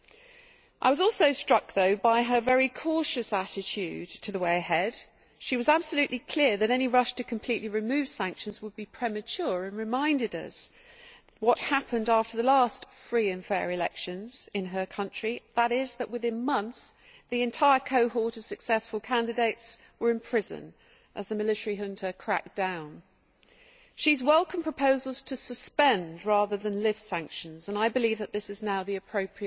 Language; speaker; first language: English; native; English